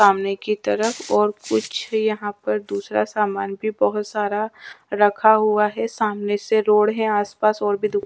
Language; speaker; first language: Hindi; native; Hindi